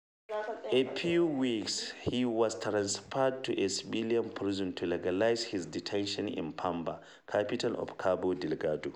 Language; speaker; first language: English; non-native, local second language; Hausa